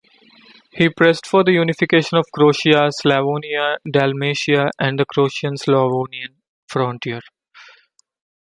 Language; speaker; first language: English; non-native, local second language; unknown